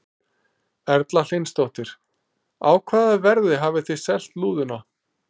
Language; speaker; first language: Icelandic; native; Icelandic